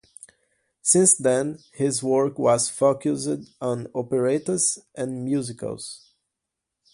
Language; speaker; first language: English; non-native, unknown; Portuguese